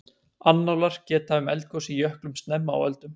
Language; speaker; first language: Icelandic; native; Icelandic